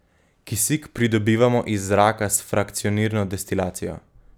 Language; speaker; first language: Slovenian; native; Slovenian